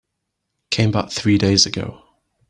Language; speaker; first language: English; native; English